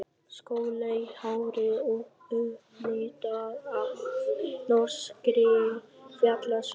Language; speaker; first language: Icelandic; non-native, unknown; Vietnamese